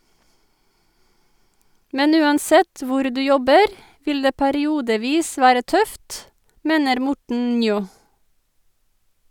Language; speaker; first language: Norwegian; native; Norwegian